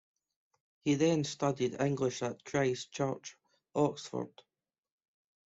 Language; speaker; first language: English; native; English